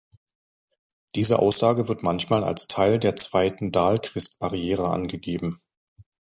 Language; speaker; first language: German; native; German